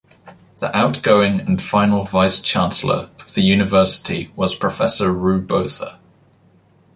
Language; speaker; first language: English; native; English